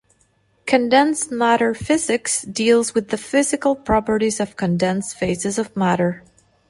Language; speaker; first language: English; non-native, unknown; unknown